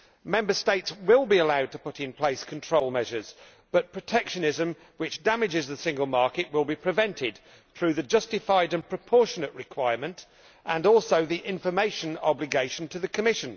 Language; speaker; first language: English; native; English